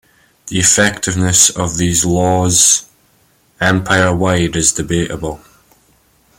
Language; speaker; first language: English; native; English